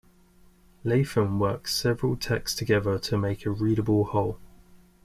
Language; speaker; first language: English; native; English